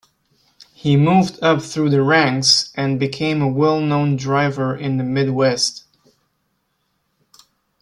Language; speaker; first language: English; non-native, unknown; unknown